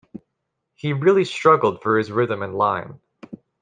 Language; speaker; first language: English; native; English